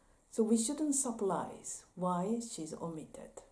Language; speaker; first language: English; non-native, fluent; Japanese